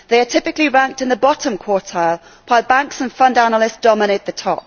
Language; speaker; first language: English; native; English